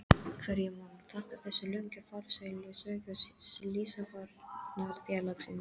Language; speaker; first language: Icelandic; non-native, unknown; English